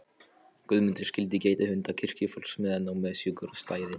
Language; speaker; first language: Icelandic; non-native, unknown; Polish